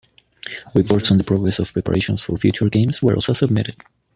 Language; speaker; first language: English; native; English